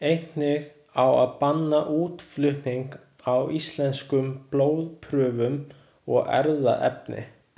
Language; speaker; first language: Icelandic; non-native, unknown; Chinese